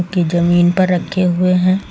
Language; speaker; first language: Hindi; native; Hindi